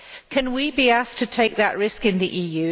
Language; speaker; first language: English; non-native, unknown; Polish